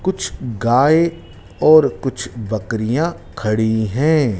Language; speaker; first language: Hindi; native; Hindi